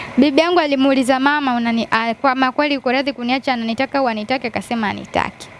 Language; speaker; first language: Swahili; native; Swahili